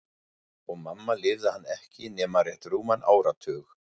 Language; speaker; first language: Icelandic; non-native, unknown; German